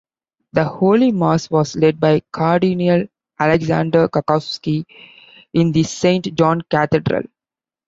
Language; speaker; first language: English; non-native, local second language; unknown